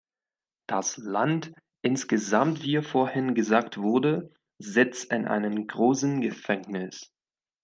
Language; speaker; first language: German; non-native, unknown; Spanish